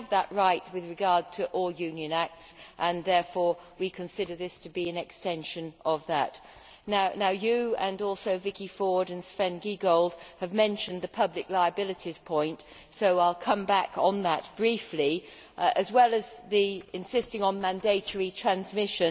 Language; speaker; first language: English; native; English